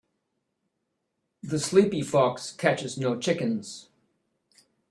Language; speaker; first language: English; native; English